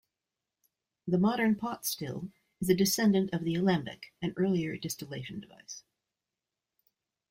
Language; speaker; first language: English; native; English